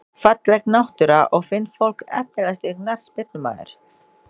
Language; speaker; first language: Icelandic; non-native, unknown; Indonesian